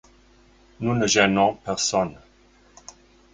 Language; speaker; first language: French; non-native, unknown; German